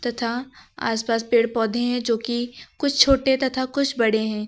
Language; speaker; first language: Hindi; native; Hindi